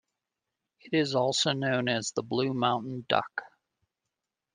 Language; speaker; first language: English; native; English